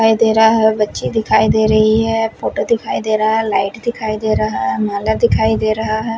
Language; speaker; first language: Hindi; non-native, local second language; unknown